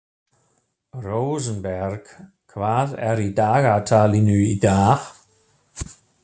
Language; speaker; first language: Icelandic; non-native, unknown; German